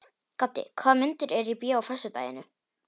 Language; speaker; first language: Icelandic; non-native, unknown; Polish